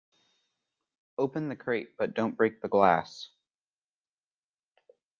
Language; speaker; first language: English; native; English